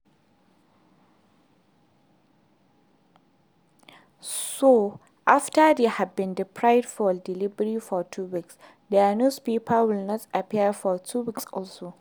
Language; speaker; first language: English; non-native, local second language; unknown